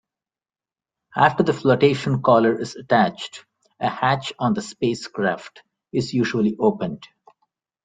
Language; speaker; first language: English; non-native, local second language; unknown